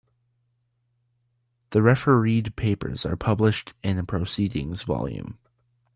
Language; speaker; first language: English; native; English